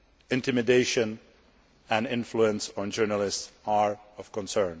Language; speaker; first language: English; non-native, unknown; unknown